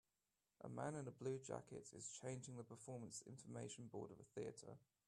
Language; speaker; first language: English; native; English